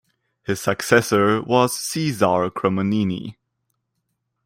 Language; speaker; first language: English; non-native, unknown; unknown